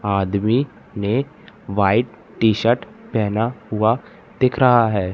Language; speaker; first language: Hindi; native; Hindi